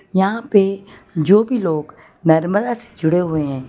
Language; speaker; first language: Hindi; non-native, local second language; Gujarati